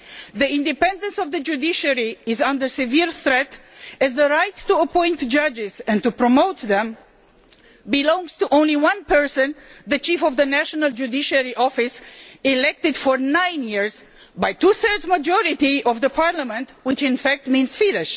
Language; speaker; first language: English; non-native, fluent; Romanian